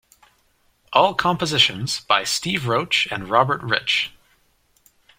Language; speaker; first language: English; native; English